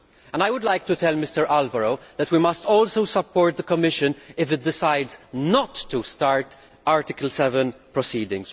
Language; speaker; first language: English; non-native, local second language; Maltese